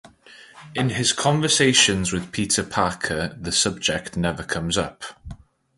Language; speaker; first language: English; native; English